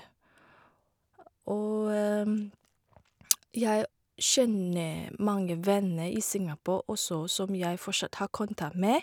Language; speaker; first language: Norwegian; non-native, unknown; Chinese